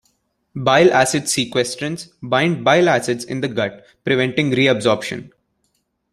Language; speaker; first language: English; non-native, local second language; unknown